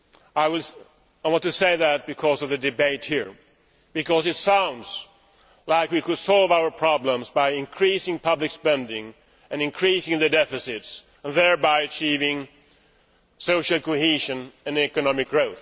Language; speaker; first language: English; non-native, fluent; Swedish